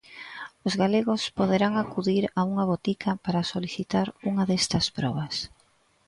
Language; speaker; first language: Galician; native; Galician